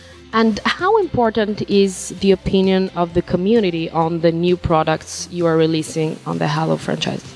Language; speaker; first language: English; non-native, fluent; Italian